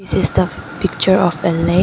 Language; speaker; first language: English; non-native, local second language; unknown